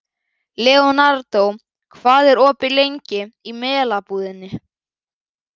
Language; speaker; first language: Icelandic; native; Icelandic